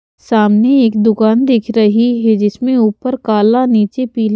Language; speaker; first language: Hindi; native; Hindi